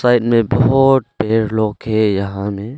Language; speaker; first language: Hindi; early bilingual, other home language; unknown